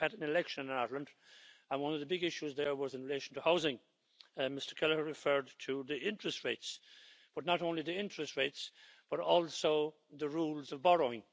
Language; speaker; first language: English; native; English